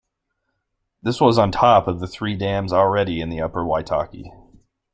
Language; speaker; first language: English; native; English